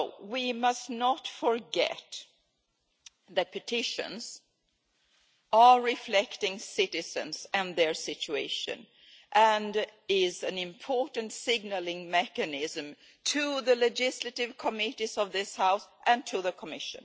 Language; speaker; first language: English; non-native, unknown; Swedish